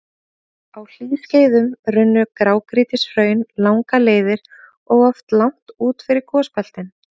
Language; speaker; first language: Icelandic; native; Icelandic